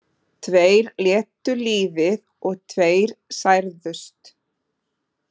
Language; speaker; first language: Icelandic; non-native, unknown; Portuguese